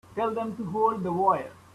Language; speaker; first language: English; non-native, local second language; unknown